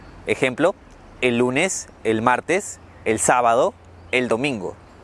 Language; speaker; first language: Spanish; native; Spanish